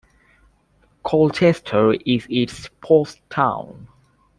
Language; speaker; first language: English; native; English